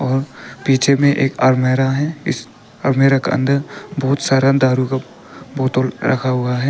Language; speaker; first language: Hindi; early bilingual, other home language; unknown